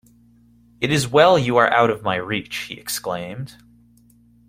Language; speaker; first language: English; native; English